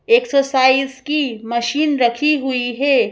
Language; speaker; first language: Hindi; native; Hindi